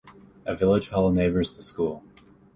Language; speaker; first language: English; native; English